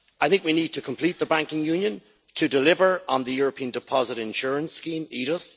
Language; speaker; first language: English; native; English